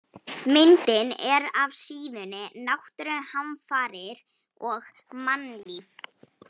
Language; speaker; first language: Icelandic; non-native, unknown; Polish